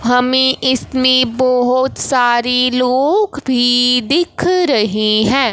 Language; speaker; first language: Hindi; non-native, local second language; Punjabi